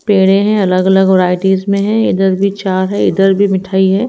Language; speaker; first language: Hindi; native; Hindi